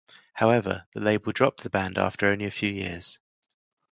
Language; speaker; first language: English; native; English